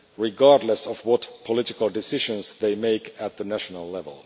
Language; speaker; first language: English; non-native, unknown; Finnish